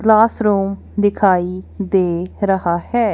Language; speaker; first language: Hindi; non-native, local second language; Punjabi